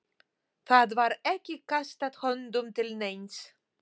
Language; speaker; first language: Icelandic; non-native, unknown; Polish